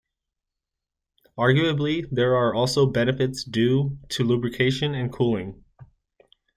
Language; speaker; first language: English; native; English